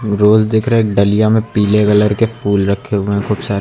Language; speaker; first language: Hindi; native; Hindi